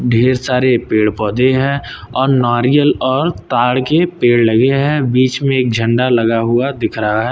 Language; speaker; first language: Hindi; native; Hindi